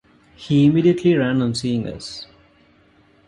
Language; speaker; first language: English; non-native, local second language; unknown